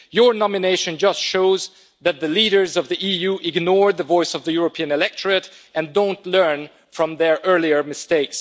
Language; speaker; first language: English; non-native, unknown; Hungarian